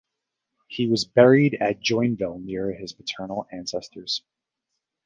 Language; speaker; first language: English; native; English